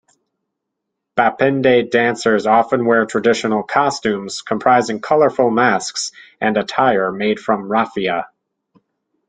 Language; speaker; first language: English; native; English